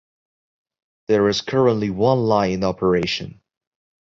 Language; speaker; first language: English; non-native, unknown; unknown